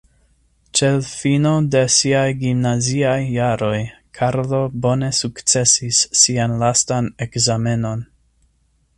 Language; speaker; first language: Esperanto; non-native, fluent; English